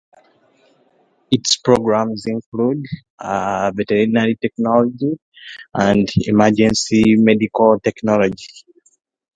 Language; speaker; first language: English; non-native, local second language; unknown